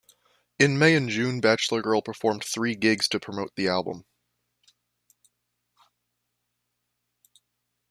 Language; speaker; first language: English; native; English